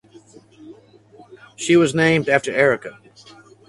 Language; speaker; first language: English; native; English